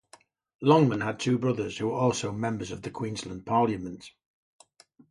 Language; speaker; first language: English; native; English